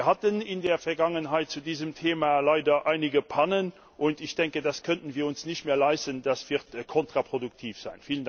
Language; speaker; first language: German; non-native, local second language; Luxembourgish